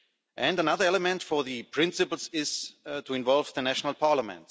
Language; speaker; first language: English; non-native, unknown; German